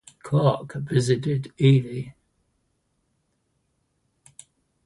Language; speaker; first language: English; native; English